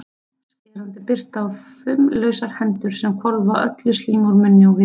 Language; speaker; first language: Icelandic; native; Icelandic